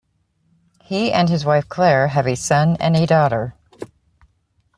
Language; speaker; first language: English; native; English